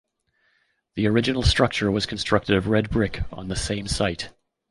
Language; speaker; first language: English; native; English